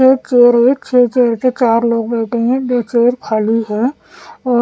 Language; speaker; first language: Hindi; non-native, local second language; Punjabi